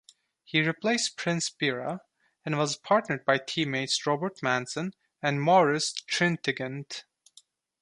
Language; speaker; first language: English; non-native, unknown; Turkish